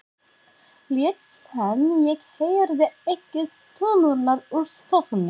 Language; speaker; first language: Icelandic; non-native, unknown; Turkish